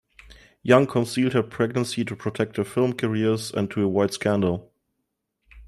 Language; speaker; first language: English; non-native, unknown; German